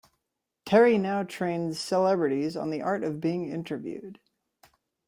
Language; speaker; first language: English; native; English